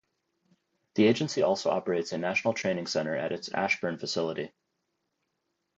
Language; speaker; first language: English; native; English